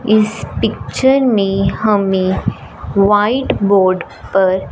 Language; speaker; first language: Hindi; non-native, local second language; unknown